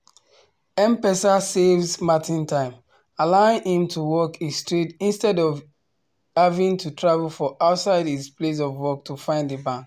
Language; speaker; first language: English; non-native, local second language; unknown